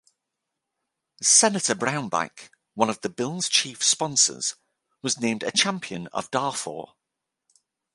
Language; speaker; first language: English; native; English